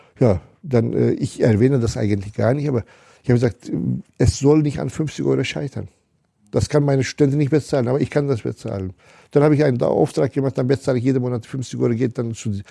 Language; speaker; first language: German; non-native, fluent; Turkish